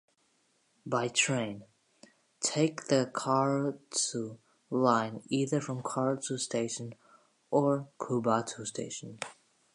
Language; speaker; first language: English; native; English